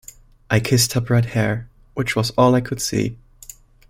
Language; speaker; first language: English; non-native, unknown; German